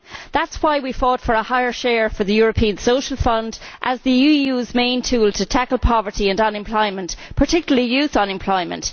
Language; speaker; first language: English; native; English